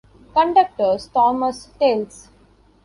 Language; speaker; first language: English; non-native, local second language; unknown